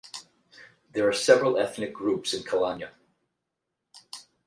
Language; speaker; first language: English; native; English